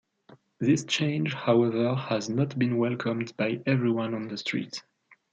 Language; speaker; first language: English; non-native, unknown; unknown